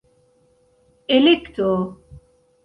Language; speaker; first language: Esperanto; non-native, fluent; Central Kurdish